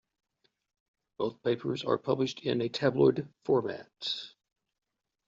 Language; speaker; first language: English; native; English